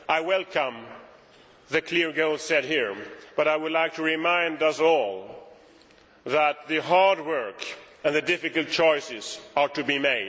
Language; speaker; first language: English; non-native, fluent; Swedish